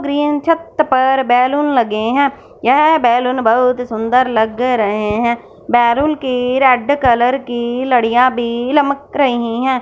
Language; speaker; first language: Hindi; non-native, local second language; Punjabi